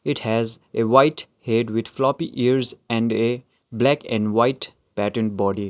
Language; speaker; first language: English; non-native, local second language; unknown